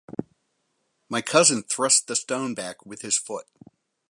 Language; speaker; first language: English; native; English